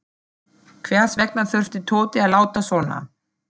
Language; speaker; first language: Icelandic; non-native, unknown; German